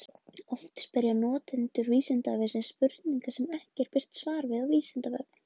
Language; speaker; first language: Icelandic; native; Icelandic